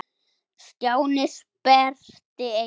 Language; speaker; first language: Icelandic; native; Icelandic